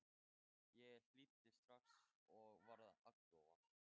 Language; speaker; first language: Icelandic; non-native, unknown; Thai